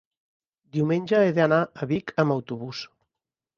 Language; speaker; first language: Catalan; native; Catalan